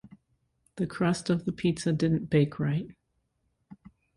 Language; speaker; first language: English; native; English